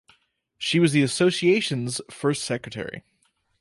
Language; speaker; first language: English; native; English